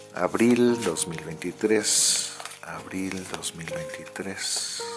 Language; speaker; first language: Spanish; native; Spanish